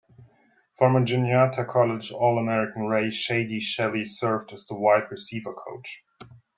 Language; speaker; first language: English; non-native, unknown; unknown